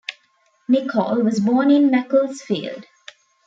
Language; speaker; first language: English; non-native, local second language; Tamil